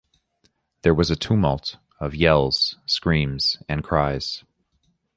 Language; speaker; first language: English; native; English